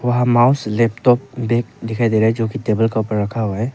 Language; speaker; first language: Hindi; non-native, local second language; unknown